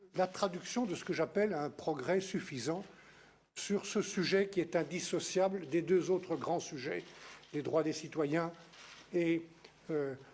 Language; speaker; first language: French; native; French